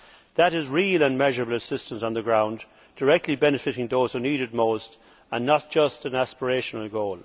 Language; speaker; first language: English; native; English